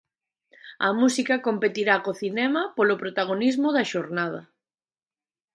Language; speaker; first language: Galician; native; Galician